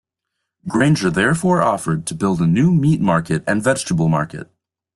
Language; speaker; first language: English; native; English